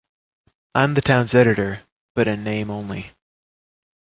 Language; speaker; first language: English; native; English